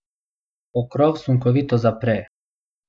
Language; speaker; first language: Slovenian; non-native, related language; Bosnian